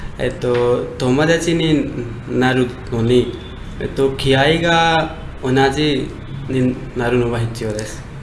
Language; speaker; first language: Japanese; non-native, learner; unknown